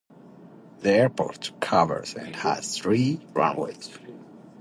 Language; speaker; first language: English; native; English